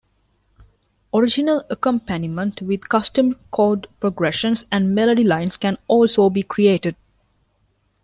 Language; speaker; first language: English; non-native, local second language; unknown